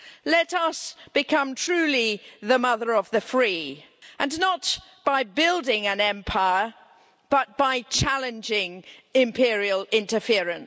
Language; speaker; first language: English; native; English